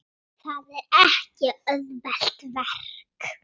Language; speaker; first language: Icelandic; native; Icelandic